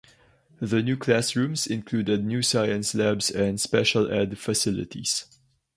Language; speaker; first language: English; non-native, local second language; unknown